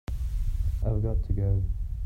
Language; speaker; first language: English; non-native, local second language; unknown